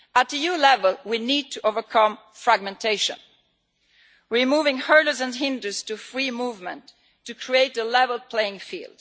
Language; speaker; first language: English; non-native, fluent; Italian